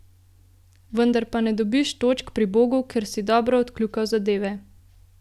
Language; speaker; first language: Slovenian; native; Slovenian